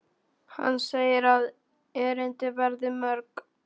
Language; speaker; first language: Icelandic; non-native, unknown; Polish